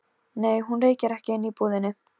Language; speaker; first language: Icelandic; non-native, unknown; Polish